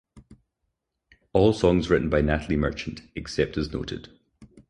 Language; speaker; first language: English; native; English